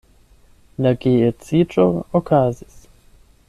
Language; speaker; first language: Esperanto; non-native, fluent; German